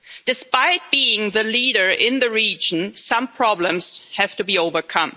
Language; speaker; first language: English; non-native, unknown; German